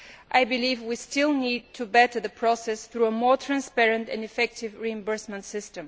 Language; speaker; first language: English; non-native, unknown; Bulgarian